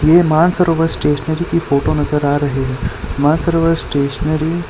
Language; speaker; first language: Hindi; non-native, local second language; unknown